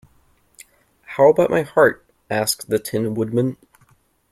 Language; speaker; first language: English; native; English